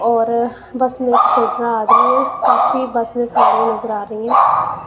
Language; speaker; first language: Hindi; non-native, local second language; Punjabi